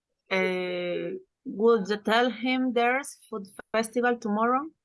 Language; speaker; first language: English; non-native, learner; Spanish